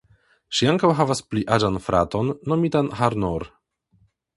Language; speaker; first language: Esperanto; non-native, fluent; Polish